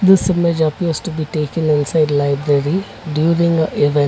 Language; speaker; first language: English; non-native, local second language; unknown